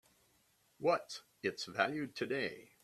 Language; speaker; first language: English; native; English